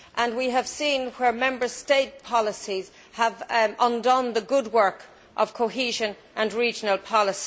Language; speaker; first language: English; native; English